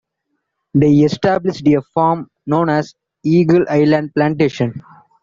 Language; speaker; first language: English; non-native, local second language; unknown